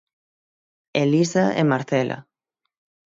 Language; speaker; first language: Galician; native; Galician